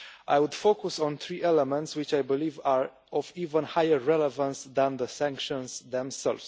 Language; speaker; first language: English; non-native, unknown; Romanian